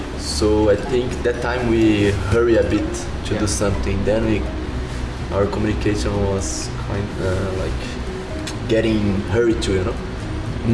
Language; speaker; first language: English; non-native, learner; Portuguese